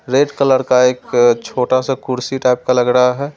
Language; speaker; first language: Hindi; native; Hindi